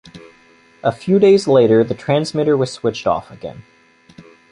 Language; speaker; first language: English; native; English